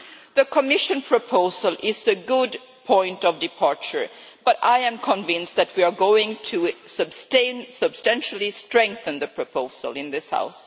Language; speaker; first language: English; non-native, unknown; Swedish